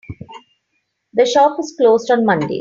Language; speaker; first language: English; non-native, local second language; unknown